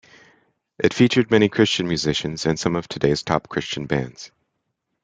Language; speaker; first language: English; native; English